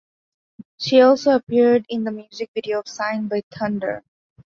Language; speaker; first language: English; non-native, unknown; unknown